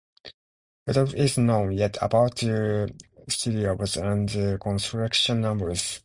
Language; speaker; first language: English; non-native, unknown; Japanese